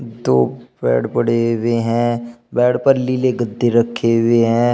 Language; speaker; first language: Hindi; native; Hindi